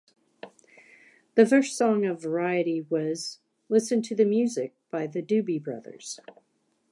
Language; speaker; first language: English; native; English